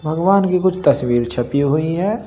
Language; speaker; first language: Hindi; native; Hindi